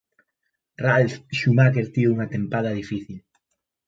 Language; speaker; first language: Galician; native; Galician